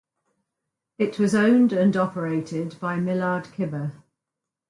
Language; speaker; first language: English; native; English